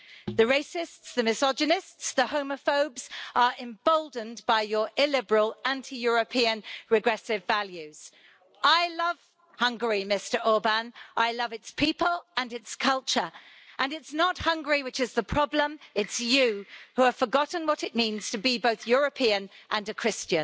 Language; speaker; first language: English; native; English